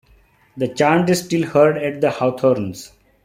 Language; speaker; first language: English; non-native, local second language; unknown